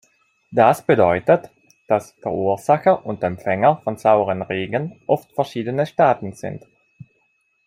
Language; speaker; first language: German; non-native, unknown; Italian